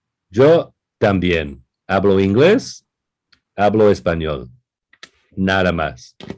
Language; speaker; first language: Spanish; non-native, fluent; English